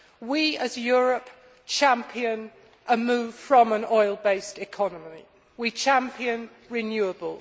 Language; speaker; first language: English; native; English